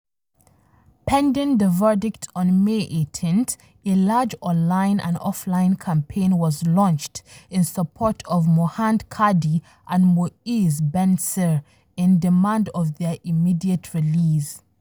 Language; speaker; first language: English; non-native, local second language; Hausa